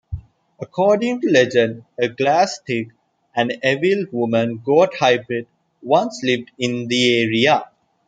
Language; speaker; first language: English; non-native, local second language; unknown